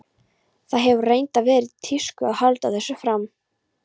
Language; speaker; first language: Icelandic; non-native, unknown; Polish